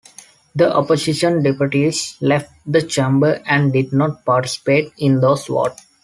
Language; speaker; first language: English; non-native, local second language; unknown